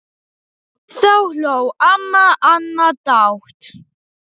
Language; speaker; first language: Icelandic; non-native, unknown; Polish